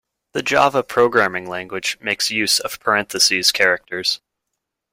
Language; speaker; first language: English; native; English